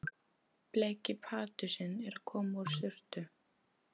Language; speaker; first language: Icelandic; non-native, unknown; Polish